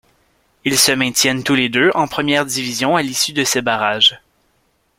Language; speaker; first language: French; native; French